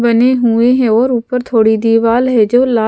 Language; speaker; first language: Hindi; non-native, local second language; Punjabi